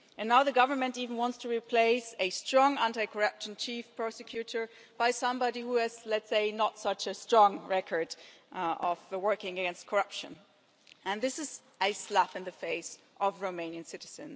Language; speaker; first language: English; non-native, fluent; German